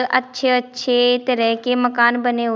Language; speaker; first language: Hindi; native; Hindi